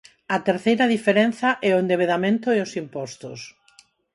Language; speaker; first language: Galician; non-native, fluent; Spanish